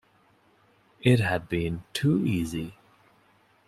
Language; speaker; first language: English; non-native, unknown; Divehi